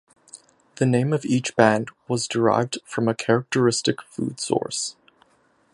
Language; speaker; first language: English; native; English